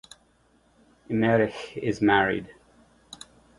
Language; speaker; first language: English; native; English